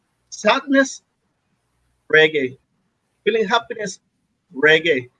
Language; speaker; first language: Spanish; native; Spanish